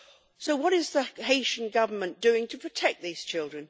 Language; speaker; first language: English; native; English